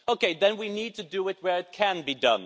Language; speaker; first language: English; non-native, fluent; Dutch